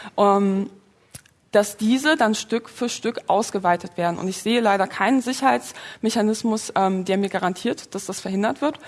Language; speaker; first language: German; early bilingual, other home language; Polish